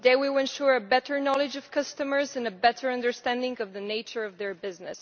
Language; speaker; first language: English; non-native, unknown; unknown